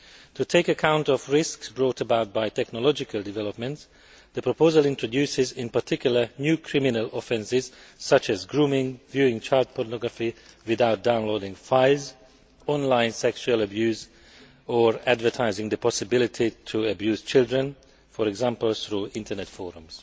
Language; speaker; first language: English; non-native, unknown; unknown